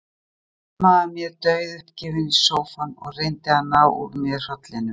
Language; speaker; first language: Icelandic; native; Icelandic